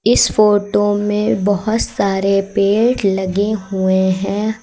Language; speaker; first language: Hindi; native; Hindi